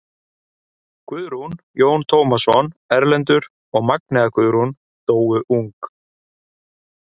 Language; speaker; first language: Icelandic; native; Icelandic